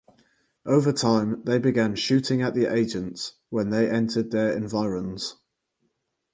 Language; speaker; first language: English; native; English